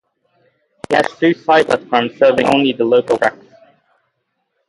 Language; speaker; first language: English; non-native, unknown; Dutch